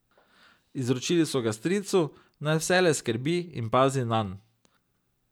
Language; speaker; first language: Slovenian; native; Slovenian